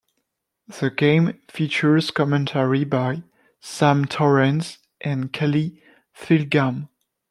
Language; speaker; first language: English; non-native, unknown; French